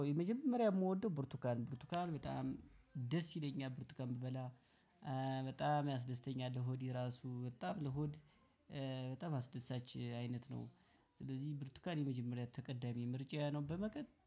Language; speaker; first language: Amharic; native; Amharic